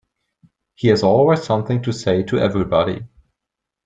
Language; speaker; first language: English; non-native, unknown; German